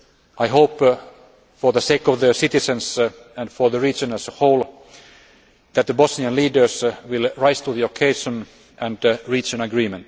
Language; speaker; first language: English; non-native, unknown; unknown